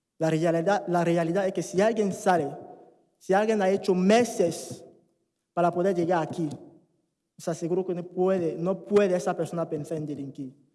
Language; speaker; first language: Spanish; non-native, fluent; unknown